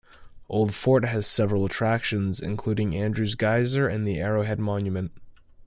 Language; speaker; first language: English; native; English